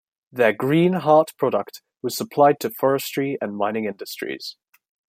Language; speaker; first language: English; native; English